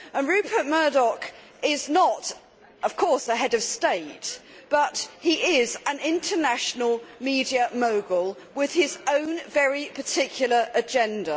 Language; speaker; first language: English; native; English